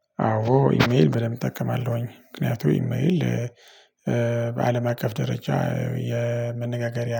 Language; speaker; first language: Amharic; non-native, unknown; Tigrinya